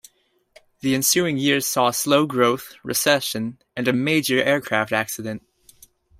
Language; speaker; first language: English; native; English